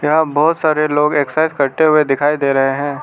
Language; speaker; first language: Hindi; non-native, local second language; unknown